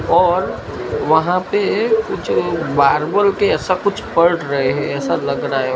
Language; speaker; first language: Hindi; non-native, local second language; Gujarati